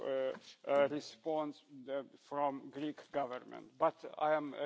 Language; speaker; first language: English; non-native, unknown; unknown